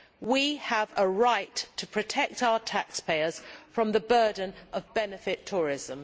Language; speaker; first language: English; native; English